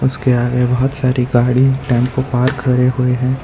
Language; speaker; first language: Hindi; non-native, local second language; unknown